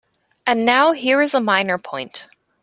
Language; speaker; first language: English; native; English